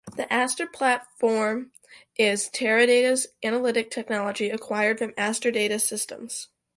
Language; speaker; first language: English; native; English